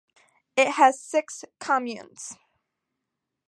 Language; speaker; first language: English; native; English